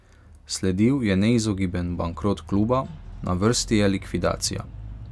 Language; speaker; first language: Slovenian; non-native, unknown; Hungarian